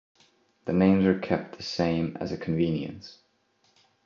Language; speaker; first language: English; non-native, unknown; Estonian